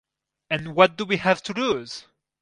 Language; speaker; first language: English; non-native, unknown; French